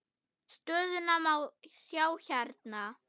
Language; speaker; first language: Icelandic; non-native, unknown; German